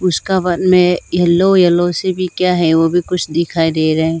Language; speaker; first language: Hindi; non-native, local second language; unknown